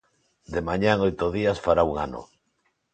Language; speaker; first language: Galician; non-native, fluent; Spanish